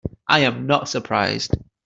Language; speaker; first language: English; native; English